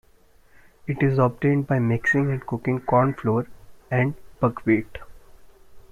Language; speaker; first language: English; non-native, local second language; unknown